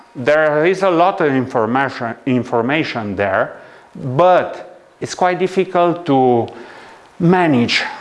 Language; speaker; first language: English; non-native, fluent; Romanian